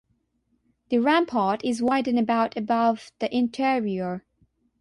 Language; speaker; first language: English; non-native, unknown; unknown